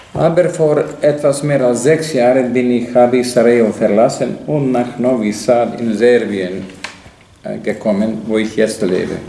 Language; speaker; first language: German; non-native, fluent; Serbian